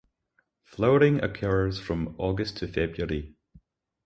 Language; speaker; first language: English; native; English